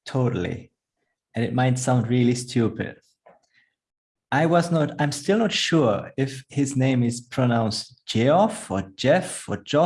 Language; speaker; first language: English; non-native, fluent; German